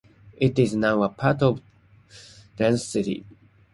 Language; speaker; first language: English; non-native, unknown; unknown